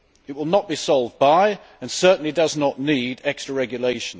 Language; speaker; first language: English; native; English